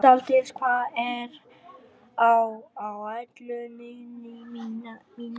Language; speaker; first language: Icelandic; non-native, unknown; Vietnamese